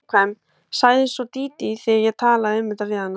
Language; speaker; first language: Icelandic; native; Icelandic